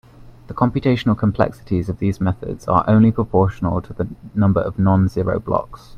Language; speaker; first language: English; native; English